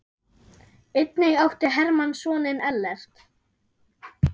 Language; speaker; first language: Icelandic; non-native, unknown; German